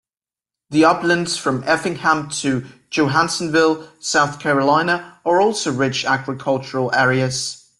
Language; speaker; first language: English; native; English